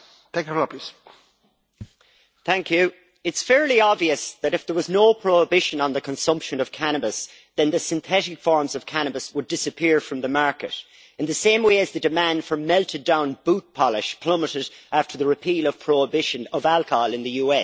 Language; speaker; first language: English; native; English